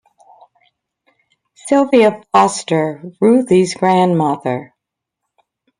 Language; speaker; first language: English; native; English